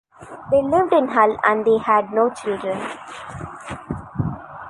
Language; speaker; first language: English; non-native, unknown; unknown